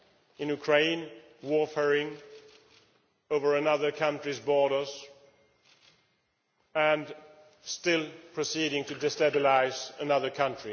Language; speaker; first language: English; non-native, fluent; Swedish